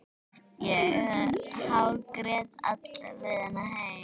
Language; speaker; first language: Icelandic; native; Icelandic